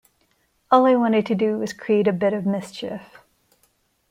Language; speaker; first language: English; non-native, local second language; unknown